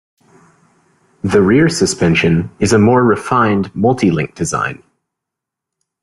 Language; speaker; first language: English; native; English